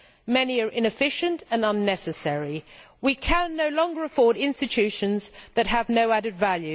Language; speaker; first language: English; native; English